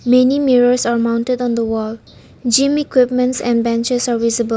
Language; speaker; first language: English; non-native, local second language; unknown